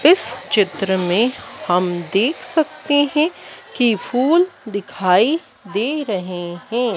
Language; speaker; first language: Hindi; native; Hindi